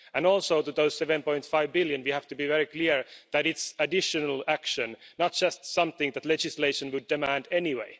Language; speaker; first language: English; non-native, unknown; Finnish